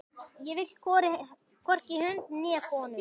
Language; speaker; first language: Icelandic; native; Icelandic